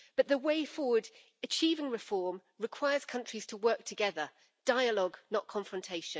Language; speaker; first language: English; native; English